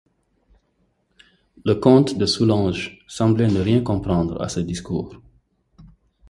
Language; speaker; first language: French; non-native, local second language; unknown